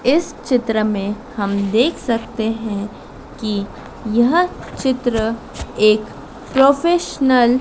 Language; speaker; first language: Hindi; native; Hindi